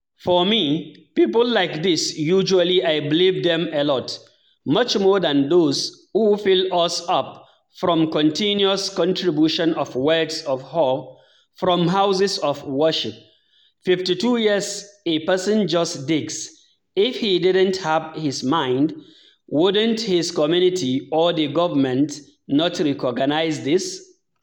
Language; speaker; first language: English; non-native, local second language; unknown